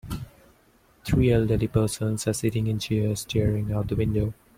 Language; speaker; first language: English; non-native, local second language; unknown